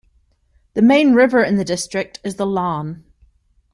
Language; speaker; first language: English; native; English